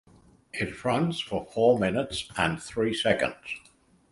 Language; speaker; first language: English; native; English